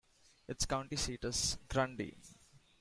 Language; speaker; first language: English; non-native, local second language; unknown